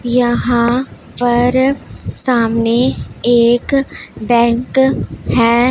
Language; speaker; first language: Hindi; non-native, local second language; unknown